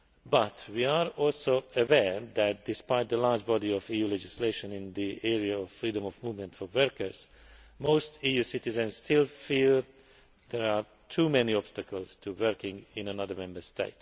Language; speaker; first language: English; non-native, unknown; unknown